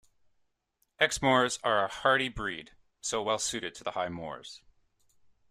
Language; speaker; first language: English; native; English